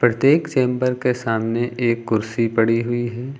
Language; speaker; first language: Hindi; native; Hindi